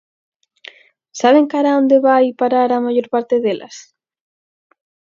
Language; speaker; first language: Galician; native; Galician